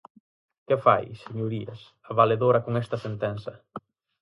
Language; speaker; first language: Galician; native; Galician